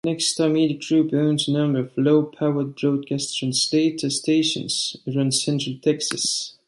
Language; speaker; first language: English; non-native, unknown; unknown